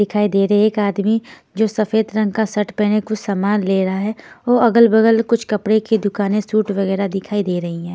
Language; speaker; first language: Hindi; non-native, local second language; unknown